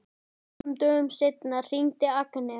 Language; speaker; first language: Icelandic; native; Icelandic